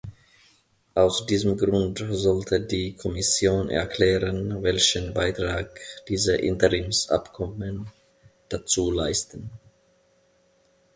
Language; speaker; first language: German; non-native, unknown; Finnish